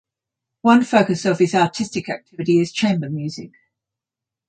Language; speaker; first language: English; native; English